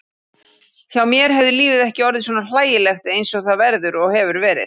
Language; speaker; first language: Icelandic; native; Icelandic